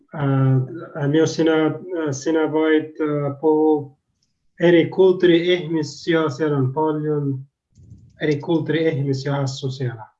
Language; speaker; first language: Finnish; non-native, learner; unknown